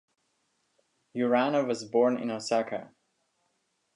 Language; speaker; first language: English; non-native, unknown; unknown